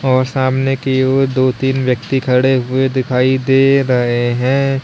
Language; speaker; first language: Hindi; native; Hindi